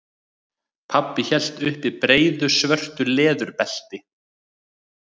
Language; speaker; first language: Icelandic; native; Icelandic